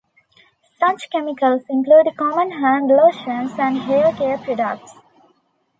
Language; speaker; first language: English; non-native, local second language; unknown